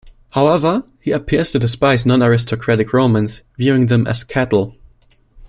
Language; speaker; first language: English; non-native, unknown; German